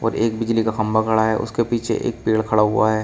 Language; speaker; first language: Hindi; native; Hindi